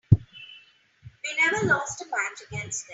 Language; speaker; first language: English; non-native, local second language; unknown